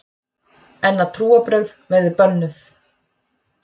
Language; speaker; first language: Icelandic; native; Icelandic